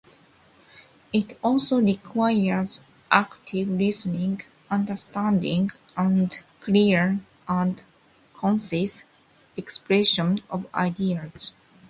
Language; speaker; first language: English; non-native, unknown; Japanese